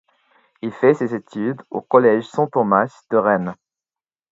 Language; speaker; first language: French; non-native, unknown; English